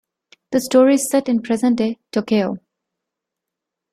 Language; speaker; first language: English; non-native, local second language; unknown